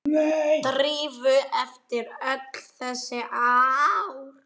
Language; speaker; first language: Icelandic; native; Icelandic